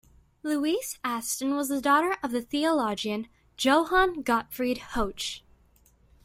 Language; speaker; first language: English; native; English